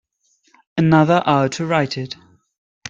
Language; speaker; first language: English; native; English